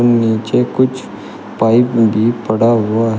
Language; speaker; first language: Hindi; native; Hindi